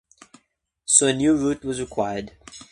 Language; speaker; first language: English; native; English